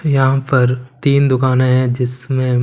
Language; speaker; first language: Hindi; non-native, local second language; Punjabi